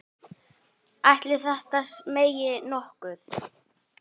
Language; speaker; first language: Icelandic; native; Icelandic